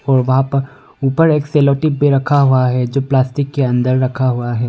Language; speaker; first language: Hindi; non-native, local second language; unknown